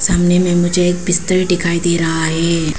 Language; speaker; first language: Hindi; non-native, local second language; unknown